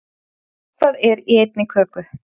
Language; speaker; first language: Icelandic; native; Icelandic